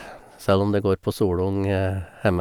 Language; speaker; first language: Norwegian; native; Norwegian